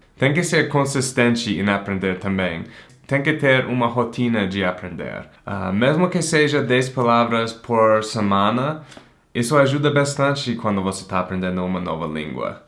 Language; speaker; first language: Portuguese; non-native, fluent; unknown